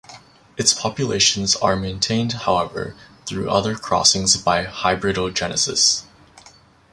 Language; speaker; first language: English; native; English